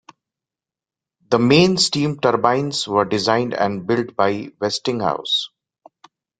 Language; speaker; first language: English; non-native, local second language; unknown